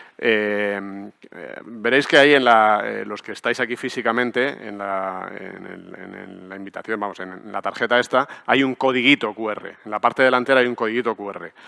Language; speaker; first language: Spanish; native; Spanish